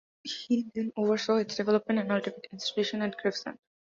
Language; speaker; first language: English; non-native, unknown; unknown